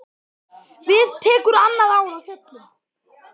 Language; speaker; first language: Icelandic; native; Icelandic